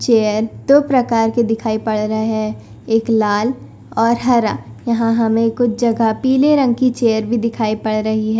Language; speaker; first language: Hindi; non-native, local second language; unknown